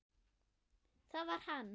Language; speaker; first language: Icelandic; non-native, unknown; German